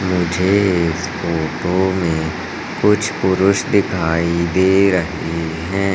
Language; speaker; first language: Hindi; native; Hindi